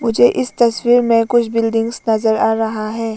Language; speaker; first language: Hindi; non-native, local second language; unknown